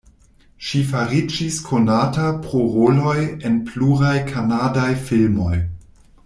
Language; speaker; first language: Esperanto; non-native, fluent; German